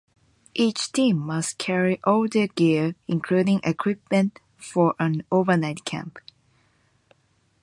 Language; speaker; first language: English; non-native, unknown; Japanese